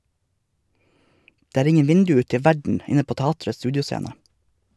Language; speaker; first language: Norwegian; native; Norwegian